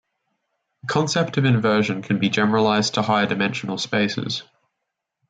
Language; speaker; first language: English; native; English